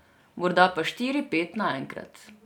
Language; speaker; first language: Slovenian; non-native, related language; Serbian